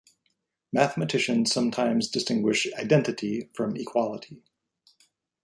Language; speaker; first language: English; native; English